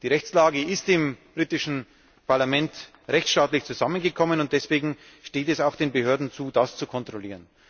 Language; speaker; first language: German; native; German